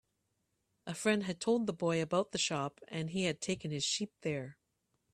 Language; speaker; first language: English; native; English